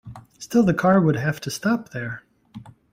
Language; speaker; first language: English; native; English